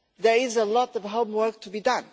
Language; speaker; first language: English; non-native, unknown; Portuguese